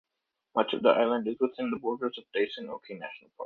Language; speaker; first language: English; native; English